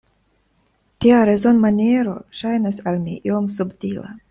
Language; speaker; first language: Esperanto; non-native, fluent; Russian